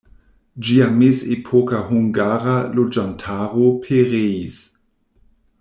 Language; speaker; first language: Esperanto; non-native, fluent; German